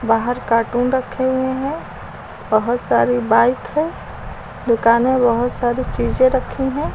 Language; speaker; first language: Hindi; native; Hindi